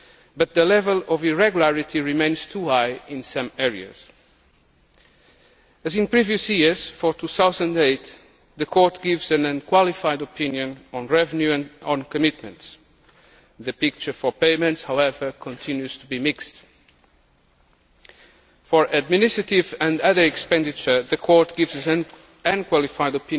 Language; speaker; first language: English; non-native, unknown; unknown